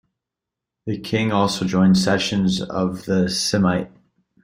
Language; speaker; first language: English; native; English